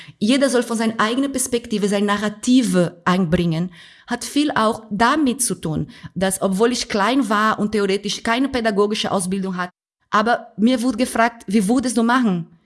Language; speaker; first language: German; non-native, fluent; Portuguese